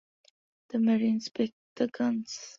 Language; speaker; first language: English; non-native, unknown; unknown